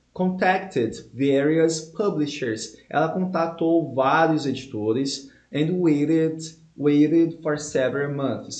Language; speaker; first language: English; non-native, fluent; Portuguese